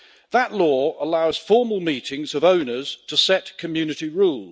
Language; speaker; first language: English; native; English